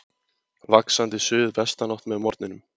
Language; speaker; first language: Icelandic; native; Icelandic